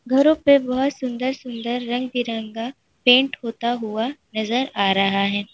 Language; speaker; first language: Hindi; native; Hindi